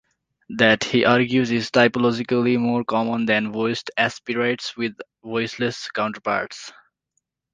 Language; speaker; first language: English; non-native, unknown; Nepali